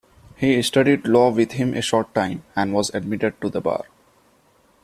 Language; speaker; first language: English; non-native, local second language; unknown